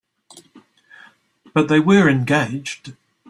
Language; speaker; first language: English; native; English